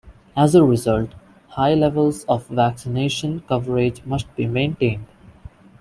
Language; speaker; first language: English; non-native, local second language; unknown